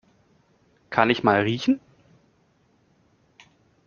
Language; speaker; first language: German; native; German